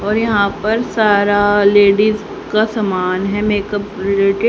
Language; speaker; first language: Hindi; native; Hindi